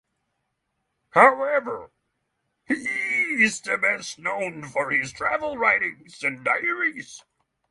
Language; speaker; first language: English; non-native, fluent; Norwegian